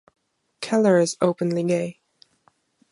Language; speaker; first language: English; non-native, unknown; German